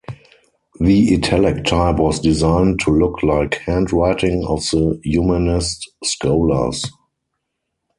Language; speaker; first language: English; non-native, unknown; German